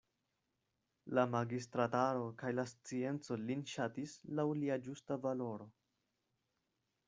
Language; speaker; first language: Esperanto; non-native, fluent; Spanish